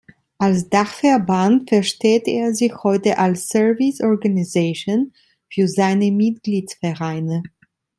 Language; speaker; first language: German; non-native, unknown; Italian